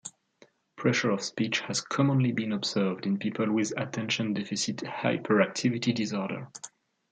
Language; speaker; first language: English; non-native, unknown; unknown